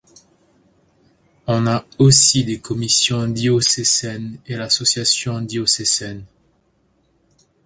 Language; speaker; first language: French; native; French